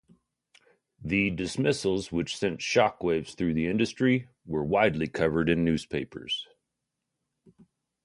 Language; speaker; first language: English; native; English